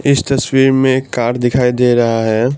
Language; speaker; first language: Hindi; non-native, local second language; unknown